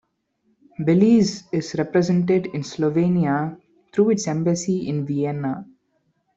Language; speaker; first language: English; non-native, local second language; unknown